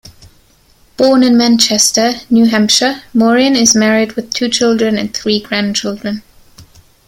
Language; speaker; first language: English; non-native, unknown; German